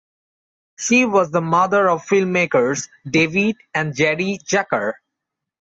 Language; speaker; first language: English; non-native, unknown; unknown